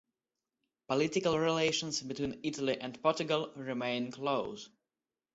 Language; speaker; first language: English; non-native, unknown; Russian